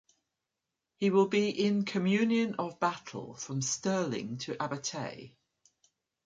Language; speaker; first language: English; native; English